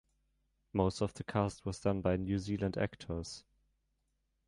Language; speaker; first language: English; non-native, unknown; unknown